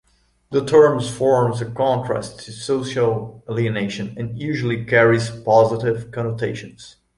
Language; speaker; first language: English; non-native, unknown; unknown